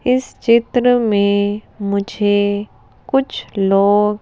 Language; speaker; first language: Hindi; native; Hindi